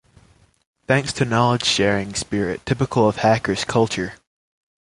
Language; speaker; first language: English; native; English